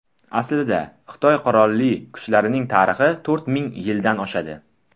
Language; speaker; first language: Uzbek; non-native, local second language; Tajik